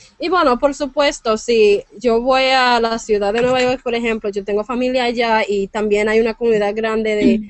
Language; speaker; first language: Spanish; non-native, fluent; English